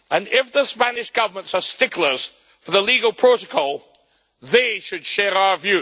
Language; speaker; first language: English; native; English